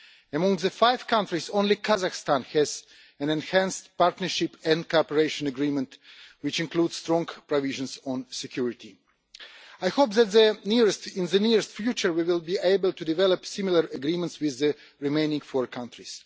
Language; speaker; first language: English; non-native, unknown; Russian